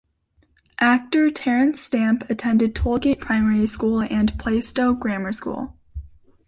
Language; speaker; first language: English; native; English